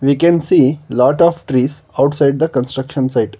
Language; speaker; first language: English; non-native, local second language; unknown